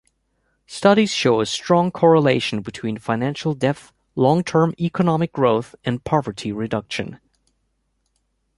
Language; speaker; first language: English; native; English